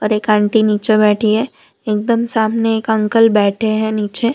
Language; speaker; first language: Hindi; non-native, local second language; Gujarati